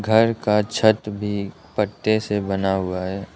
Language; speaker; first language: Hindi; non-native, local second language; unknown